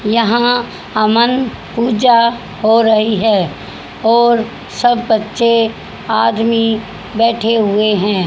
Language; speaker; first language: Hindi; native; Hindi